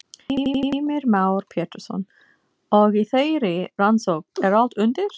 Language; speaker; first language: Icelandic; non-native, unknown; English